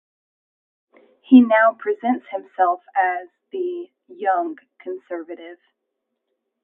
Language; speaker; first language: English; native; English